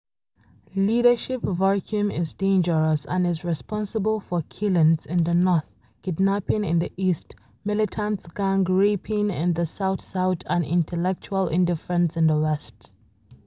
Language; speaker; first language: English; non-native, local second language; Hausa